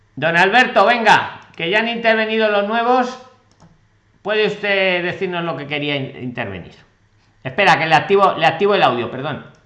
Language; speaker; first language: Spanish; native; Spanish